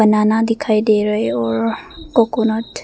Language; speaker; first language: Hindi; non-native, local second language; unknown